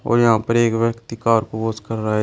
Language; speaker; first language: Hindi; native; Hindi